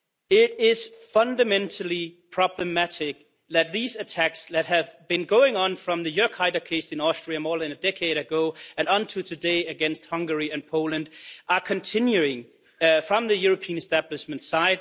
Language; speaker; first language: English; non-native, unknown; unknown